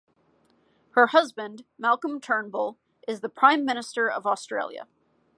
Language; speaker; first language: English; native; English